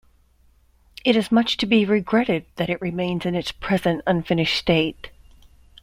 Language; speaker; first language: English; native; English